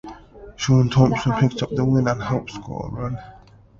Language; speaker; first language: English; native; English